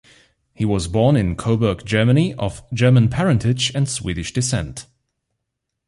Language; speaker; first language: English; non-native, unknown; German